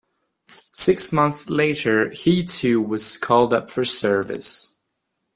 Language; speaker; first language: English; non-native, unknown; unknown